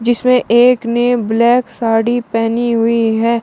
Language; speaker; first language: Hindi; native; Hindi